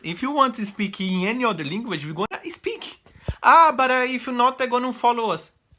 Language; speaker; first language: English; non-native, learner; Portuguese